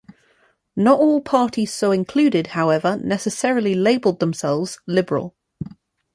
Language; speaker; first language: English; native; English